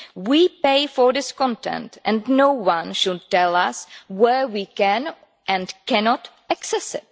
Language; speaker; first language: English; non-native, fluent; Czech